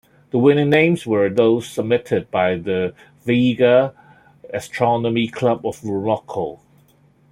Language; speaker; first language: English; non-native, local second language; Cantonese